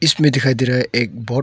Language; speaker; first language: Hindi; non-native, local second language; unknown